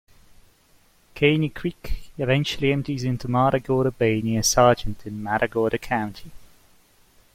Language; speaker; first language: English; native; English